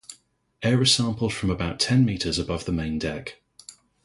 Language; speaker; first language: English; native; English